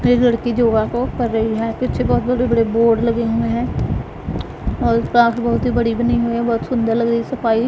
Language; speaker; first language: Hindi; non-native, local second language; Punjabi